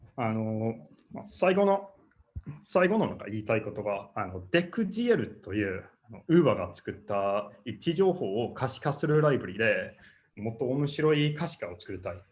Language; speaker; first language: Japanese; non-native, fluent; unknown